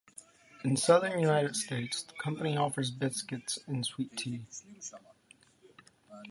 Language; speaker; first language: English; non-native, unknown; Turkish